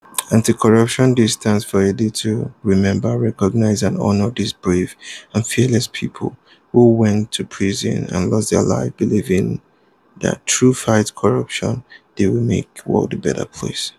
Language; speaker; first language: English; non-native, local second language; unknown